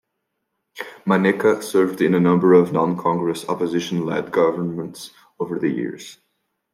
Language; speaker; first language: English; non-native, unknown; French